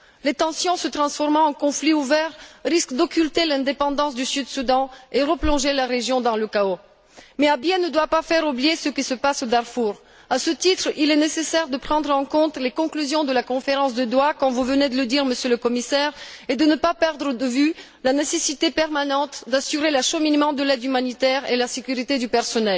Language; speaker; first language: French; non-native, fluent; Bulgarian